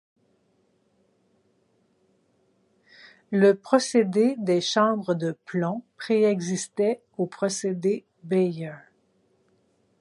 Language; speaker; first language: French; native; French